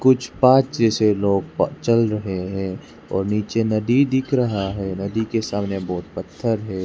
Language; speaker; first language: Hindi; non-native, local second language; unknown